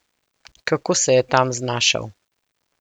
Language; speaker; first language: Slovenian; native; Slovenian